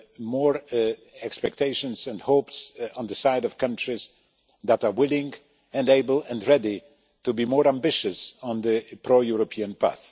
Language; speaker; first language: English; non-native, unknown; Polish